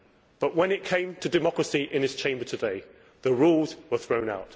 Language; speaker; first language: English; native; English